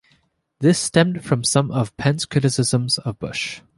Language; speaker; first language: English; native; English